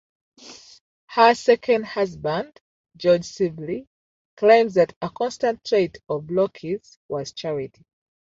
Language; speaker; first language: English; non-native, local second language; Ganda